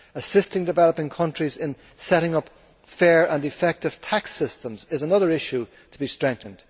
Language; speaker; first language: English; native; English